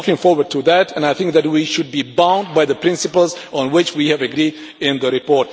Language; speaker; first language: English; non-native, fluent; Czech